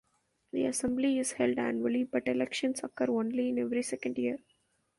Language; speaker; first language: English; non-native, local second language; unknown